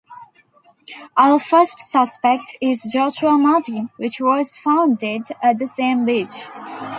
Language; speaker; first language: English; non-native, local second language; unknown